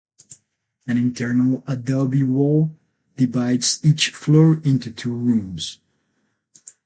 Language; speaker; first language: English; non-native, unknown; Spanish